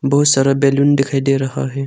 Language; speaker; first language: Hindi; non-native, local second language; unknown